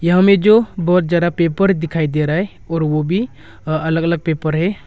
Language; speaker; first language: Hindi; non-native, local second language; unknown